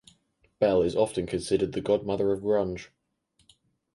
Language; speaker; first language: English; native; English